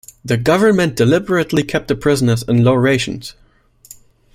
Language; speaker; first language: English; non-native, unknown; German